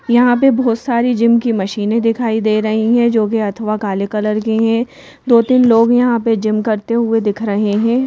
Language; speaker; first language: Hindi; native; Hindi